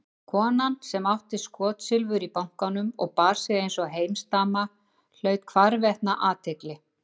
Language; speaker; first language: Icelandic; native; Icelandic